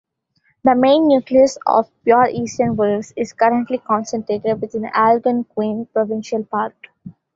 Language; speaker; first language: English; non-native, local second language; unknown